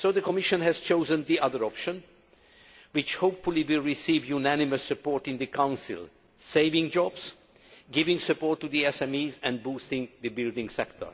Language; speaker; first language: English; non-native, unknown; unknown